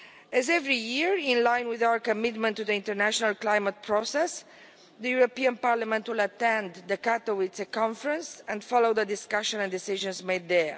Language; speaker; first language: English; non-native, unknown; Romanian